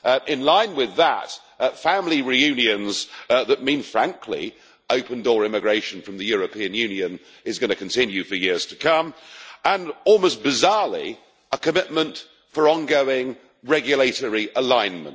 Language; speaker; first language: English; native; English